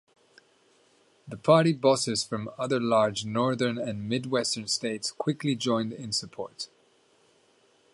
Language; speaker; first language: English; native; English